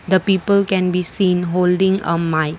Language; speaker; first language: English; non-native, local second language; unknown